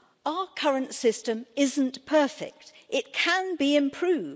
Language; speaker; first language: English; native; English